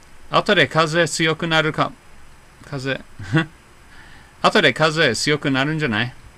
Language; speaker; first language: Japanese; non-native, fluent; English